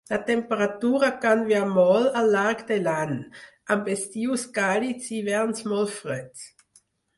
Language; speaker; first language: Catalan; non-native, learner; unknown